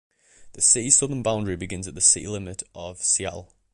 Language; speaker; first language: English; native; English